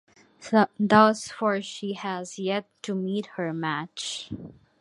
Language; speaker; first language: English; non-native, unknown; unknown